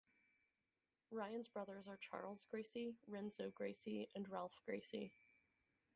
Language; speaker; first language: English; native; English